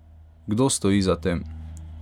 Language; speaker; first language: Slovenian; non-native, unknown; Hungarian